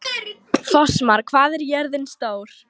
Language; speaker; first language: Icelandic; non-native, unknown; Lithuanian